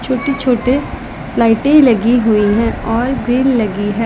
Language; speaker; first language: Hindi; non-native, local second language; Punjabi